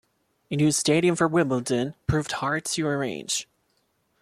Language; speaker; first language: English; non-native, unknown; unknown